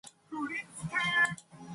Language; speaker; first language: English; non-native, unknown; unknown